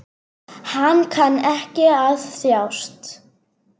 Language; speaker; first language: Icelandic; non-native, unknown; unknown